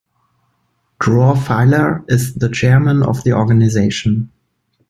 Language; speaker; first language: English; non-native, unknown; German